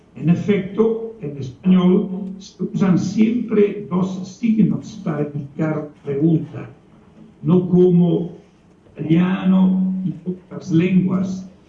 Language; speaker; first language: Spanish; non-native, related language; Italian